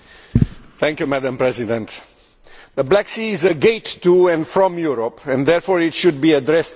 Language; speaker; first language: English; non-native, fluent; Romanian